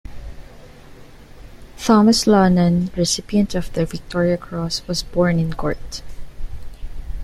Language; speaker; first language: English; non-native, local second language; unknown